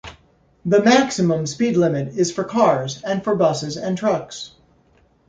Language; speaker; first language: English; native; English